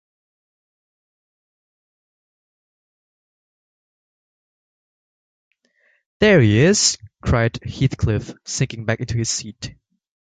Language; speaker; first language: English; native; English